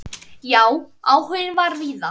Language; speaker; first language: Icelandic; native; Icelandic